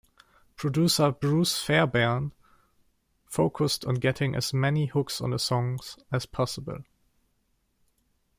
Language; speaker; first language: English; non-native, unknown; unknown